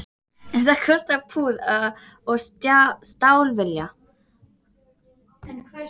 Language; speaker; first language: Icelandic; native; Icelandic